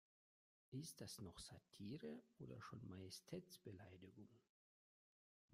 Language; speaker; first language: German; non-native, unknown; Russian